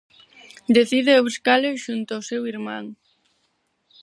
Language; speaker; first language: Galician; non-native, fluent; Spanish